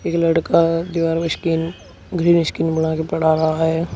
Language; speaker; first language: Hindi; native; Hindi